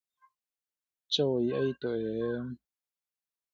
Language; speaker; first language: English; non-native, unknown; Mizo